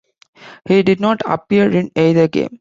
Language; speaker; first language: English; non-native, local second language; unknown